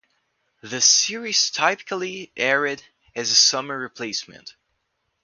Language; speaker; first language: English; non-native, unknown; Portuguese